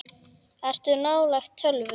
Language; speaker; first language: Icelandic; native; Icelandic